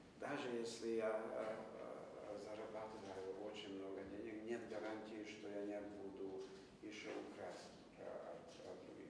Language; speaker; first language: Russian; non-native, fluent; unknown